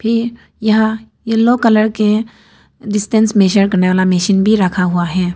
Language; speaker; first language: Hindi; non-native, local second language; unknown